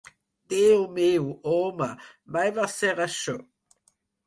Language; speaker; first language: Catalan; non-native, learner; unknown